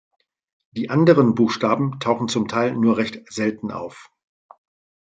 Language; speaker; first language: German; native; German